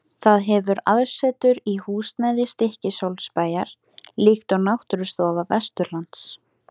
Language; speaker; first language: Icelandic; native; Icelandic